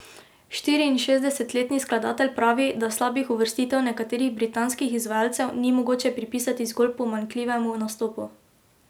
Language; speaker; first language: Slovenian; native; Slovenian